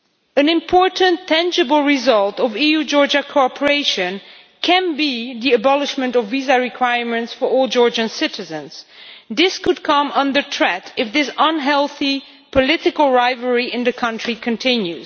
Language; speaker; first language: English; non-native, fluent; Dutch